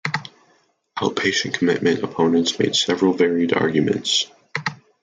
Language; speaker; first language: English; native; English